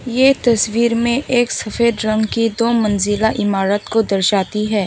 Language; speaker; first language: Hindi; non-native, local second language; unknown